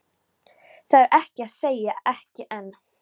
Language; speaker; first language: Icelandic; non-native, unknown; Polish